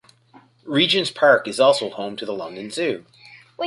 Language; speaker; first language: English; native; English